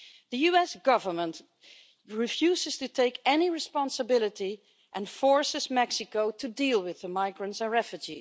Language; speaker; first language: English; non-native, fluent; Dutch